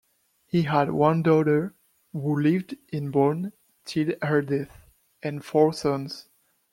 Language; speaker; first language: English; non-native, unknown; French